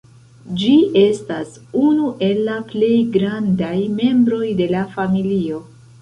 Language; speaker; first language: Esperanto; non-native, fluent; Central Kurdish